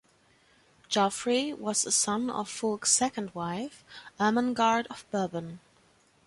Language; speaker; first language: English; non-native, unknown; German